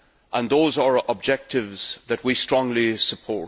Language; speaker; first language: English; native; English